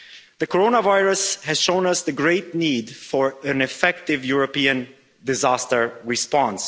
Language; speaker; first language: English; non-native, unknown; Romanian